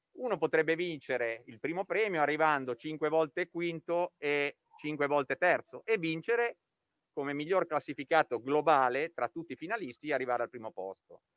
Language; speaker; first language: Italian; native; Italian